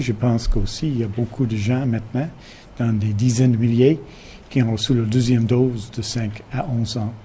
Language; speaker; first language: French; non-native, fluent; English